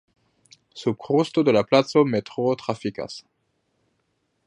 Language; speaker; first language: Esperanto; non-native, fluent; French